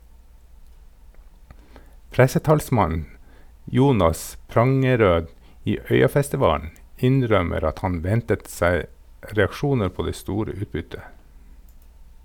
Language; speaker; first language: Norwegian; native; Norwegian